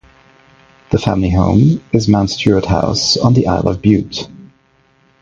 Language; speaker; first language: English; non-native, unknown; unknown